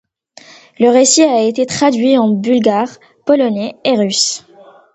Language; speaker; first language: French; non-native, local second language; Arabic